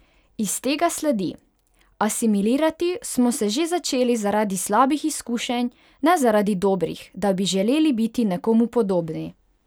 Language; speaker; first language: Slovenian; non-native, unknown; Hungarian